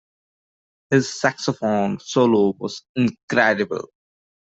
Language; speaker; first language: English; non-native, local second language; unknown